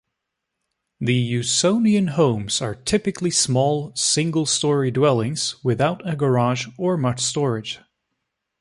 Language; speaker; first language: English; native; English